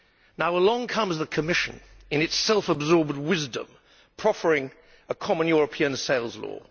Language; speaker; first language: English; native; English